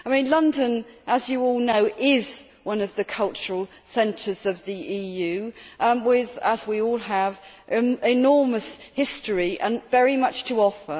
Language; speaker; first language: English; native; English